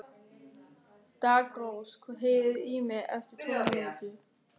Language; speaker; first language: Icelandic; non-native, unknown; German